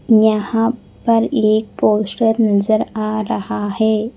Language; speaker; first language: Hindi; non-native, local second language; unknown